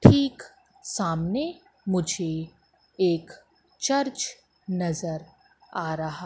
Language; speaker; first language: Hindi; native; Hindi